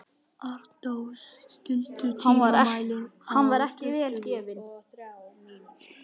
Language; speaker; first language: Icelandic; non-native, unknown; Vietnamese